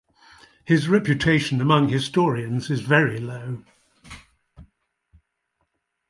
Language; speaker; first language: English; native; English